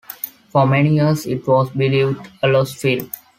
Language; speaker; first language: English; non-native, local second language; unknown